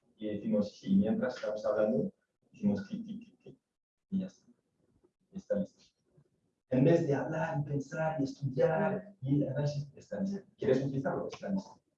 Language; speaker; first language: Spanish; non-native, fluent; French